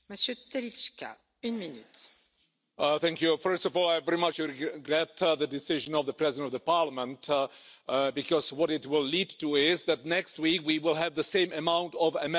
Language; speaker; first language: English; non-native, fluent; Czech